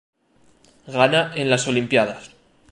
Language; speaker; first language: Spanish; native; Spanish